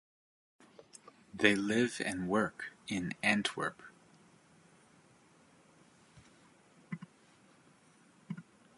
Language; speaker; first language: English; native; English